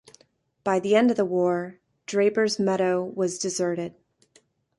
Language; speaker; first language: English; native; English